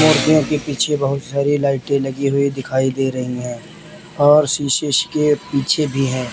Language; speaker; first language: Hindi; native; Hindi